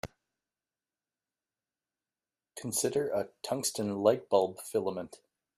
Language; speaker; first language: English; native; English